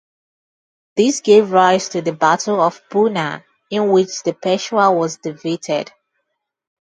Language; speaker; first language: English; non-native, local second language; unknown